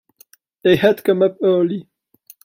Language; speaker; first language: English; non-native, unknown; French